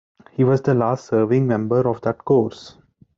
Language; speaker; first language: English; non-native, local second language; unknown